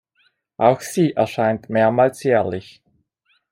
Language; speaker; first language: German; non-native, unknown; Italian